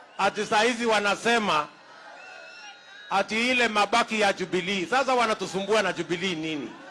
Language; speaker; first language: Swahili; non-native, local second language; Kikuyu